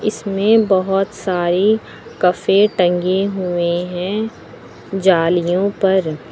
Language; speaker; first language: Hindi; native; Hindi